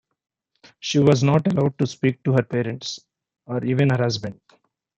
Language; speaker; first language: English; non-native, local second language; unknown